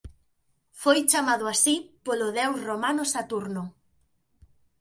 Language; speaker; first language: Galician; native; Galician